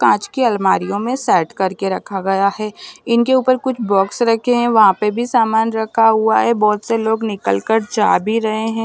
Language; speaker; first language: Hindi; non-native, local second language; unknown